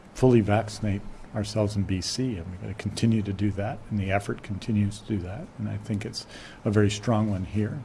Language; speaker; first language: English; native; English